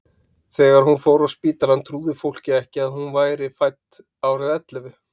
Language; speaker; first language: Icelandic; native; Icelandic